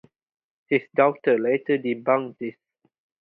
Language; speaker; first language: English; non-native, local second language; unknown